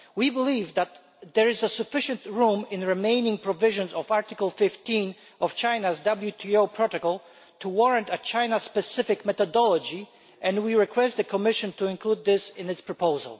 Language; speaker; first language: English; non-native, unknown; Polish